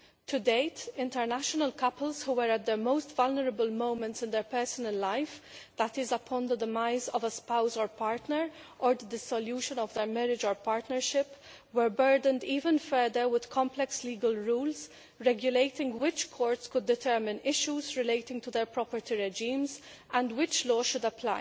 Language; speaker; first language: English; non-native, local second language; Maltese